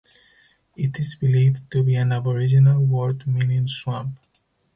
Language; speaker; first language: English; non-native, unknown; Spanish